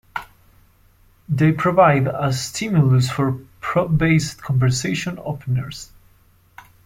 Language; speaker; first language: English; non-native, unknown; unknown